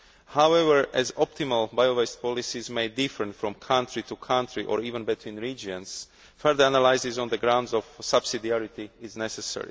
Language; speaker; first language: English; non-native, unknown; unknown